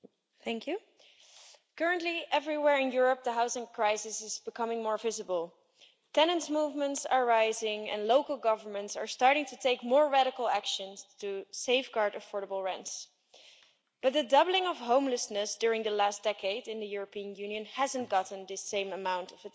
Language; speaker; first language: English; non-native, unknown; Dutch